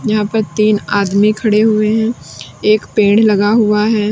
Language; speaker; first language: Hindi; native; Hindi